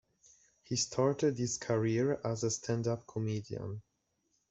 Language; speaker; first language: English; non-native, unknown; Italian